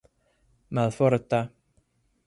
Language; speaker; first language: Esperanto; non-native, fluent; English